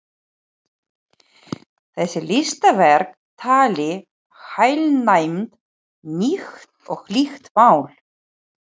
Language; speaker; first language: Icelandic; non-native, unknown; Ukrainian